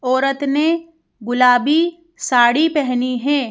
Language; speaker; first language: Hindi; native; Hindi